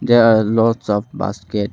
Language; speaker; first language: English; non-native, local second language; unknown